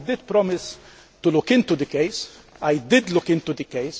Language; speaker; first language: English; non-native, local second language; Maltese